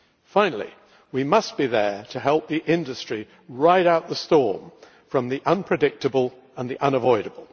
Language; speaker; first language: English; native; English